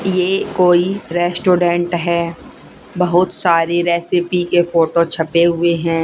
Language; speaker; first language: Hindi; native; Hindi